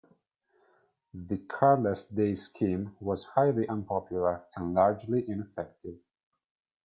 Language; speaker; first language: English; non-native, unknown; Italian